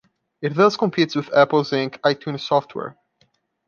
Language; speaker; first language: English; non-native, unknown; Portuguese